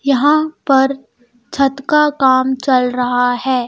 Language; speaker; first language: Hindi; native; Hindi